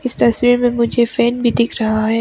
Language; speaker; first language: Hindi; non-native, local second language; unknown